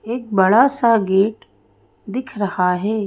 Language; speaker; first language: Hindi; native; Hindi